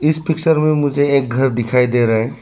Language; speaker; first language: Hindi; non-native, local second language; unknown